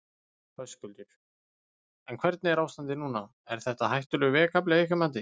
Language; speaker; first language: Icelandic; native; Icelandic